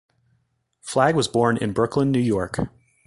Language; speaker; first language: English; native; English